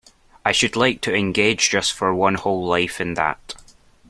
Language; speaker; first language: English; native; English